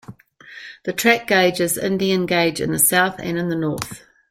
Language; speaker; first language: English; native; English